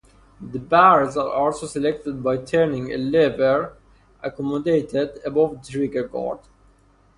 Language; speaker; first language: English; non-native, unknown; Persian